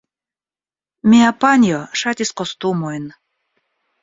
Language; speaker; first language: Esperanto; non-native, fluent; Russian